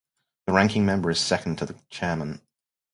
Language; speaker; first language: English; native; English